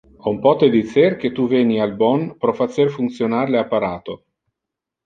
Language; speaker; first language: Interlingua; non-native, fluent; Italian